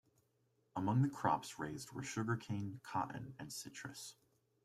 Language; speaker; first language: English; native; English